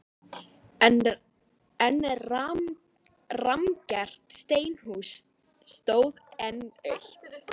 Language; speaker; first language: Icelandic; native; Icelandic